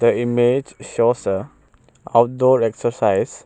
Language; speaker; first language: English; non-native, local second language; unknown